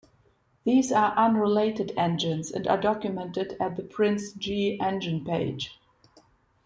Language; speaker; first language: English; non-native, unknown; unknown